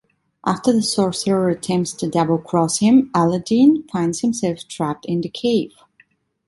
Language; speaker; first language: English; non-native, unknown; Italian